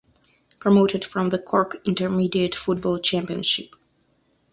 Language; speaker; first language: English; non-native, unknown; Russian